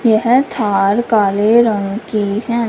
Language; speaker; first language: Hindi; non-native, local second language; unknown